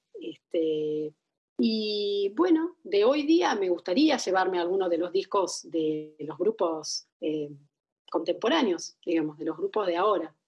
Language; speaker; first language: Spanish; non-native, fluent; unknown